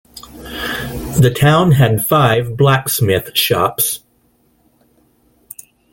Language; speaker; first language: English; non-native, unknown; Spanish